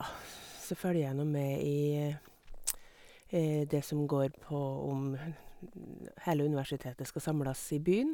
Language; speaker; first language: Norwegian; native; Norwegian